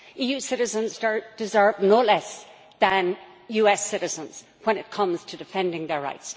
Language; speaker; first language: English; native; English